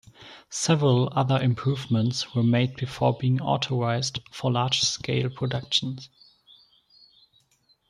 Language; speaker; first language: English; non-native, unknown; German